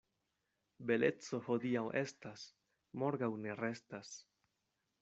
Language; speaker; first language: Esperanto; non-native, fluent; Spanish